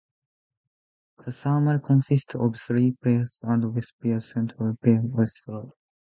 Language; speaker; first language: English; non-native, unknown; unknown